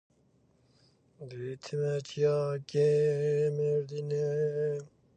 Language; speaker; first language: English; native; English